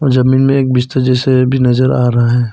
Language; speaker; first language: Hindi; non-native, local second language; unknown